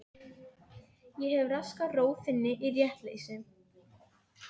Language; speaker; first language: Icelandic; non-native, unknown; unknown